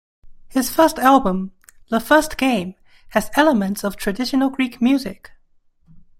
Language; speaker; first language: English; non-native, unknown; Chinese